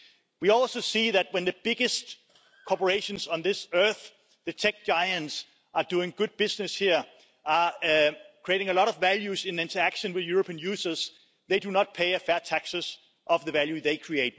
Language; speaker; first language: English; non-native, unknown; Danish